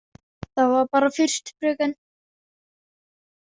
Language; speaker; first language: Icelandic; non-native, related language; Danish